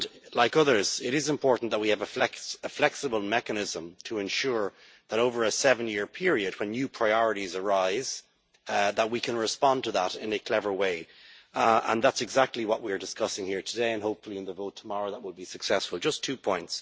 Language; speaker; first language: English; native; English